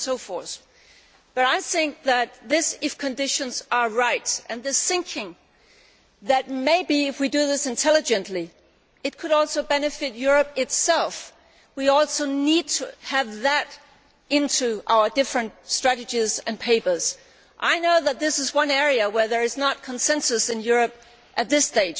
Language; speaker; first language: English; non-native, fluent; Danish